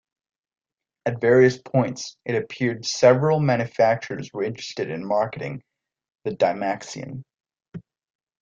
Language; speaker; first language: English; native; English